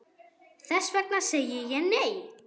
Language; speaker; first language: Icelandic; non-native, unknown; German